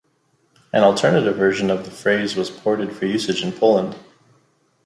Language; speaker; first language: English; native; English